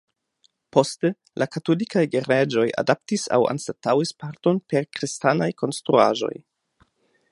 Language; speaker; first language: Esperanto; non-native, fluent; German